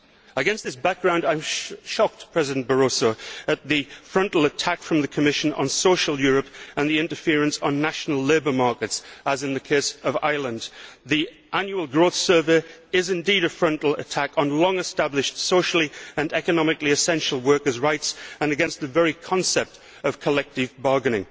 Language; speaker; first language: English; native; English